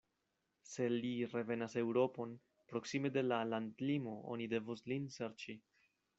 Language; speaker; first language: Esperanto; non-native, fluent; Spanish